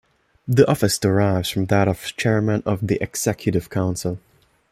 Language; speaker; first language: English; non-native, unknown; German